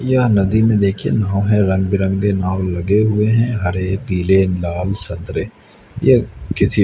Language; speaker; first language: Hindi; native; Hindi